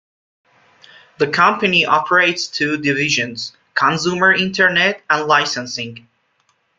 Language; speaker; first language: English; non-native, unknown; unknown